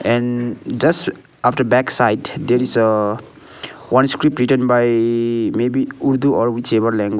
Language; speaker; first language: English; non-native, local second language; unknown